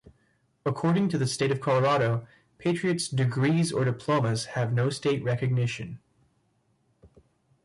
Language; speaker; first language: English; native; English